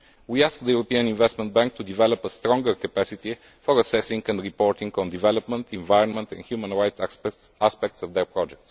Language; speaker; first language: English; non-native, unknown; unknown